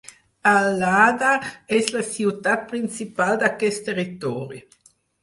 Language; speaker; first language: Catalan; non-native, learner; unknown